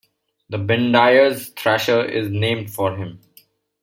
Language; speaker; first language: English; non-native, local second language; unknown